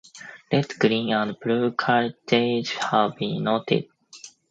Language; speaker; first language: English; non-native, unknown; Japanese